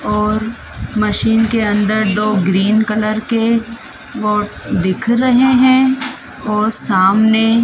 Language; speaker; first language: Hindi; native; Hindi